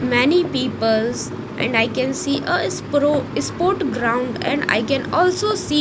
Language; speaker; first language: English; non-native, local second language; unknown